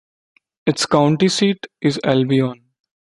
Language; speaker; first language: English; non-native, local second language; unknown